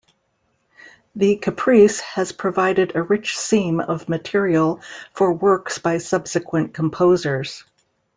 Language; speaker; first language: English; native; English